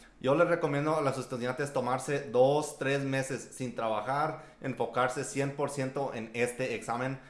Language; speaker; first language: Spanish; early bilingual, heritage; Spanish